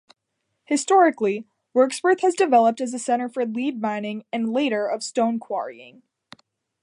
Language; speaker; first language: English; native; English